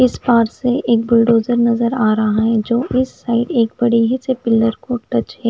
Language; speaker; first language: Hindi; non-native, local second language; Punjabi